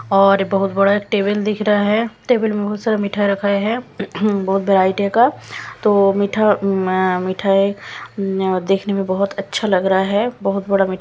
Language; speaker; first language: Hindi; non-native, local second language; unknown